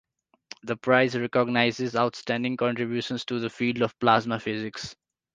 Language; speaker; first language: English; non-native, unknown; Nepali